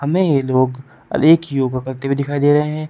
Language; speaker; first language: Hindi; native; Hindi